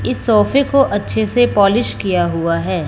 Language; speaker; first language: Hindi; non-native, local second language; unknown